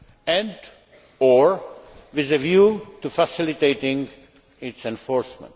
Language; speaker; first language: English; non-native, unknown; Czech